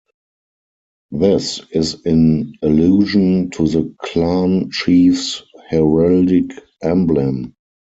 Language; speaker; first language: English; non-native, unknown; German